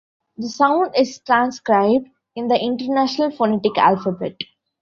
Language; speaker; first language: English; non-native, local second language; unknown